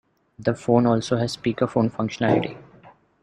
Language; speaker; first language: English; non-native, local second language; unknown